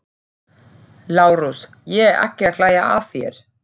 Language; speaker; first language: Icelandic; non-native, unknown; German